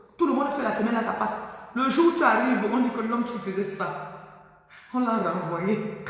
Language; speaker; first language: French; non-native, local second language; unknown